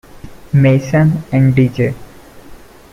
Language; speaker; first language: English; non-native, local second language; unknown